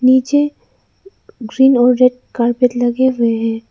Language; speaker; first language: Hindi; non-native, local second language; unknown